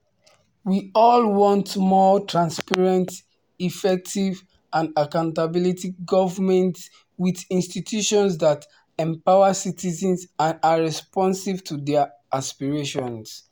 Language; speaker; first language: English; non-native, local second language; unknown